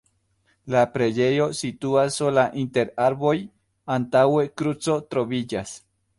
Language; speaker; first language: Esperanto; non-native, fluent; Spanish